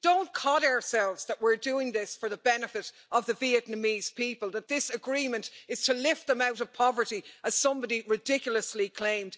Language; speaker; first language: English; native; English